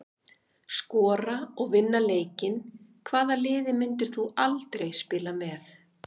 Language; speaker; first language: Icelandic; native; Icelandic